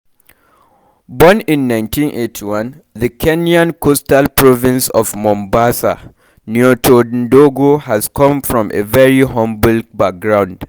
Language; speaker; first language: English; non-native, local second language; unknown